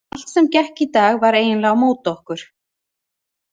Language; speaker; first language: Icelandic; native; Icelandic